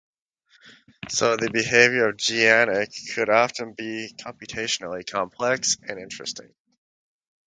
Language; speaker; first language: English; native; English